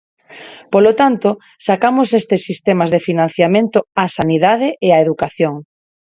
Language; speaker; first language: Galician; non-native, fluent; Spanish